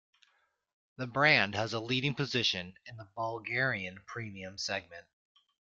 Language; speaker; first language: English; native; English